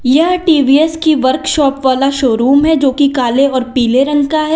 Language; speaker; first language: Hindi; native; Hindi